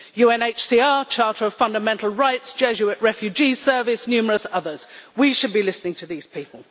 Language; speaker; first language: English; native; English